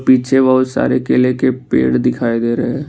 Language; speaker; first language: Hindi; non-native, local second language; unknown